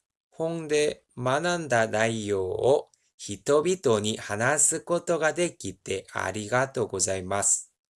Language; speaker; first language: Japanese; non-native, fluent; Korean